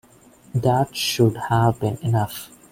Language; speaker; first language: English; non-native, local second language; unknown